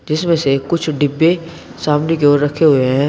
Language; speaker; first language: Hindi; native; Hindi